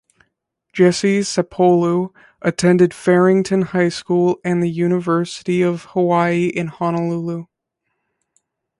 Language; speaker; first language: English; native; English